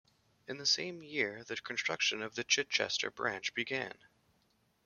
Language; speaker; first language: English; native; English